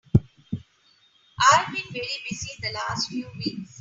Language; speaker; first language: English; non-native, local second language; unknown